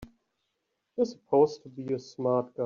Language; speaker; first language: English; native; English